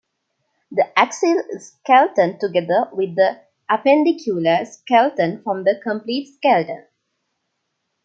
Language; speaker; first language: English; non-native, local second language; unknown